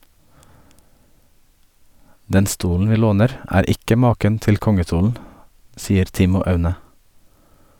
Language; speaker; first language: Norwegian; native; Norwegian